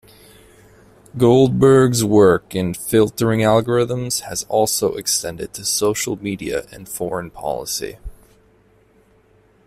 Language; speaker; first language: English; native; English